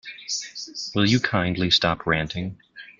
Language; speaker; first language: English; native; English